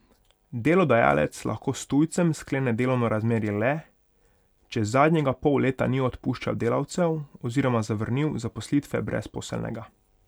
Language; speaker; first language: Slovenian; non-native, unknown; Hungarian